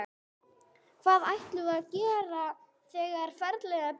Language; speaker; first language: Icelandic; non-native, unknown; English